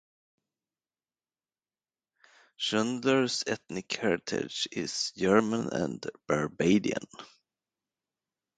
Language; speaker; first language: English; non-native, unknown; Swedish